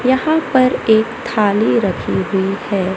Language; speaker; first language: Hindi; native; Hindi